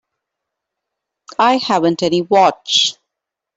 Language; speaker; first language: English; non-native, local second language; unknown